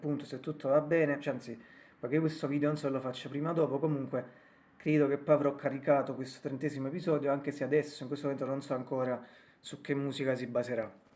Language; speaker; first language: Italian; native; Italian